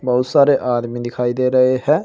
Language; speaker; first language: Hindi; native; Hindi